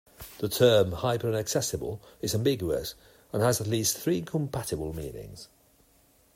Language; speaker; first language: English; non-native, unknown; Catalan